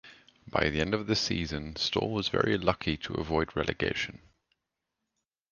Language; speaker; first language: English; native; English